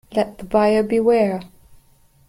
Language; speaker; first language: English; non-native, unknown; German